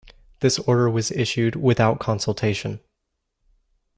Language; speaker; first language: English; native; English